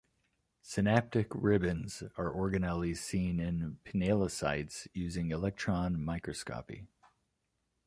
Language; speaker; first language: English; native; English